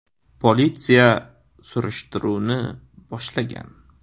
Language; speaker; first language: Uzbek; native; Uzbek